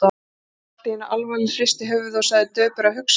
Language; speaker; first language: Icelandic; native; Icelandic